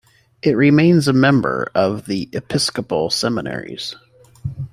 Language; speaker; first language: English; native; English